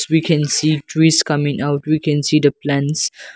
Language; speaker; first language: English; non-native, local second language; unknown